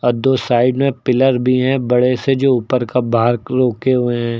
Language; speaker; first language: Hindi; native; Hindi